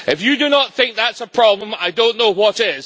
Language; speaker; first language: English; native; English